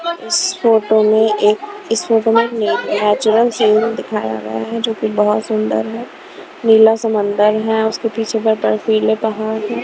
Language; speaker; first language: Hindi; non-native, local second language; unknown